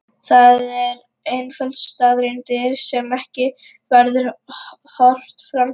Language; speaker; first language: Icelandic; non-native, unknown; Lithuanian